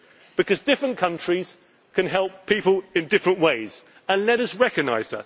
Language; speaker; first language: English; native; English